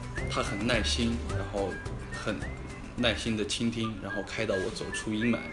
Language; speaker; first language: Chinese; native; Chinese